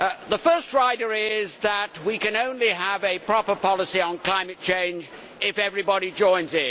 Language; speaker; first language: English; native; English